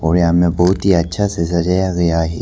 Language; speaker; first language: Hindi; non-native, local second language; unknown